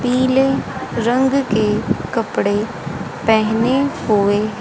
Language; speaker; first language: Hindi; native; Hindi